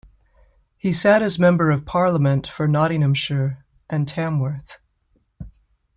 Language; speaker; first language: English; native; English